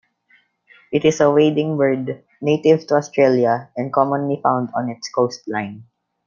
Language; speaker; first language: English; non-native, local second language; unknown